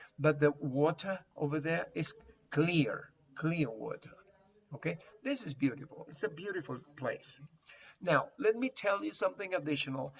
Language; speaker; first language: English; non-native, fluent; Spanish